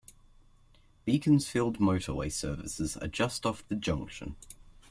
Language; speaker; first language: English; native; English